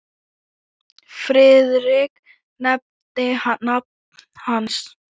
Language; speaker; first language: Icelandic; non-native, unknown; Thai